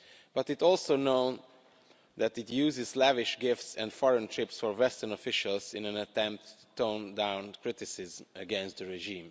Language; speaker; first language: English; non-native, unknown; Romanian